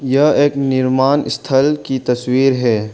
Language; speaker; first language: Hindi; non-native, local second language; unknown